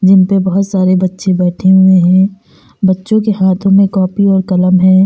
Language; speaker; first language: Hindi; native; Hindi